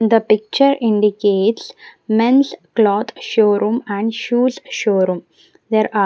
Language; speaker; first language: English; non-native, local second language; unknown